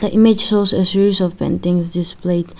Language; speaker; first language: English; non-native, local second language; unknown